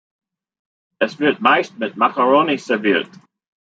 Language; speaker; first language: German; non-native, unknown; English